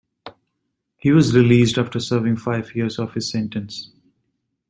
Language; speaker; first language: English; native; English